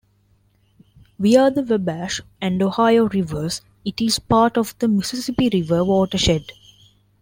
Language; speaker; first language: English; non-native, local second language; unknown